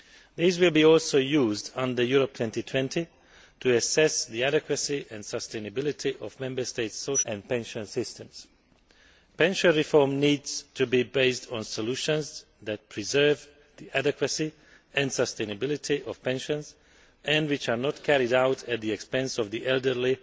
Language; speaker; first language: English; non-native, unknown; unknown